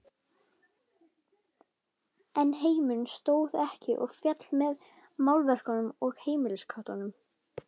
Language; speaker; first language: Icelandic; native; Icelandic